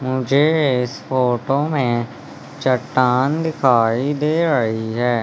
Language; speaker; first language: Hindi; native; Hindi